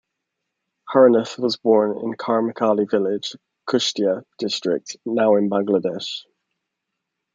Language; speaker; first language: English; native; English